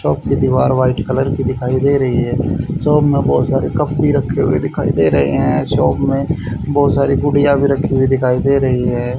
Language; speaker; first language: Hindi; native; Hindi